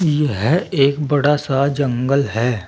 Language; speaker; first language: Hindi; native; Hindi